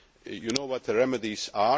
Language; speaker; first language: English; native; English